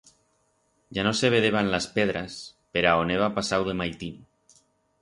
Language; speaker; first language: Aragonese; non-native, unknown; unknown